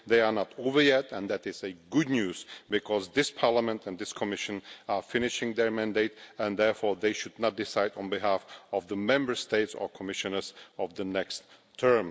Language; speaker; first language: English; non-native, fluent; Czech